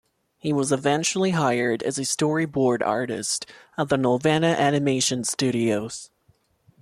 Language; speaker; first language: English; non-native, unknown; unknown